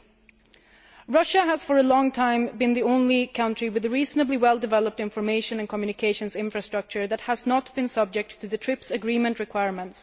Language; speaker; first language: English; non-native, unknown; Swedish